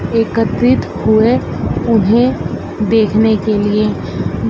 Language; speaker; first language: Hindi; native; Hindi